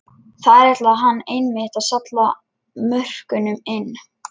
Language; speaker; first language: Icelandic; non-native, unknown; Lithuanian